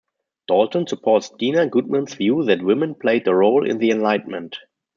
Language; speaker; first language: English; non-native, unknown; German